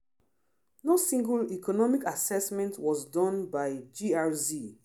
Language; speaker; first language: English; non-native, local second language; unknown